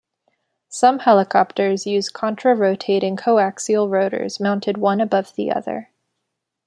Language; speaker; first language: English; native; English